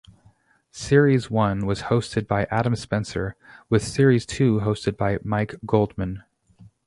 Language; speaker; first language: English; native; English